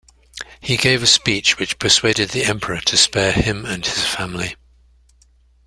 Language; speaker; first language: English; native; English